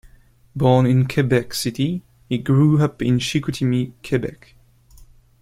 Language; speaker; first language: English; non-native, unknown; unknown